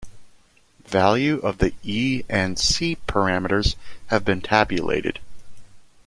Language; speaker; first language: English; native; English